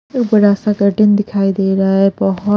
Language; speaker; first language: Hindi; non-native, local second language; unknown